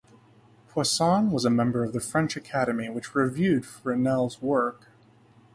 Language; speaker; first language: English; native; English